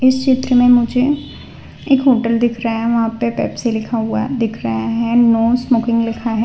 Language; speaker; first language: Hindi; non-native, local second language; Gujarati